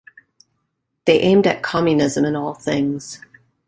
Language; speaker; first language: English; native; English